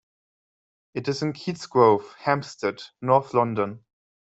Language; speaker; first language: English; non-native, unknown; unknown